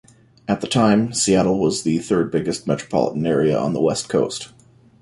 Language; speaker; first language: English; native; English